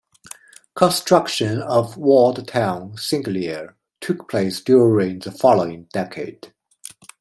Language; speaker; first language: English; non-native, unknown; Chinese